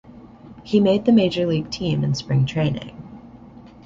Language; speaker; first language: English; native; English